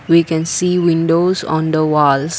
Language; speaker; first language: English; non-native, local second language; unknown